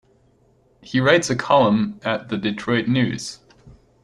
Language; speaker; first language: English; non-native, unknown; German